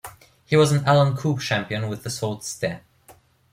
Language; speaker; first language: English; non-native, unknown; German